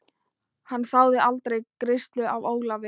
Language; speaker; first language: Icelandic; non-native, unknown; Thai